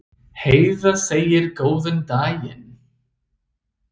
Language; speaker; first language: Icelandic; non-native, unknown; English